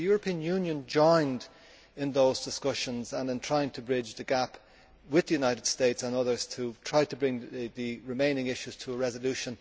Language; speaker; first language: English; native; English